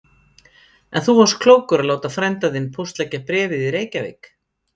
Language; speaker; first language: Icelandic; native; Icelandic